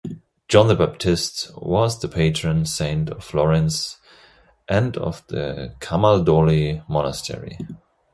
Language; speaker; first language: English; non-native, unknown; German